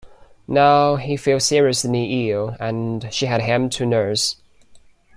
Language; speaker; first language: English; non-native, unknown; Chinese